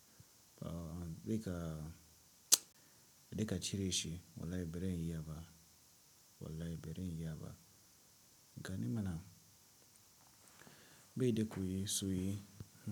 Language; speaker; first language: Hausa; non-native, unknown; Tiv